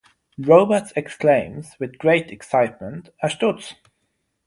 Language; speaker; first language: English; non-native, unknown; German